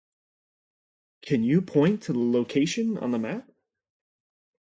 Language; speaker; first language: English; native; English